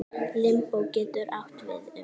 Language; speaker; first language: Icelandic; native; Icelandic